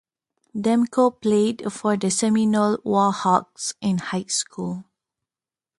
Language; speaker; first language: English; non-native, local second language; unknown